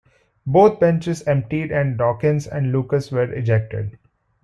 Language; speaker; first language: English; non-native, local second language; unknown